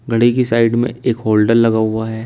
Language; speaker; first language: Hindi; native; Hindi